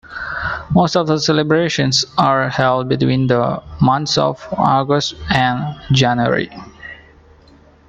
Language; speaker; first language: English; non-native, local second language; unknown